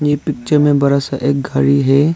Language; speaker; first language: Hindi; non-native, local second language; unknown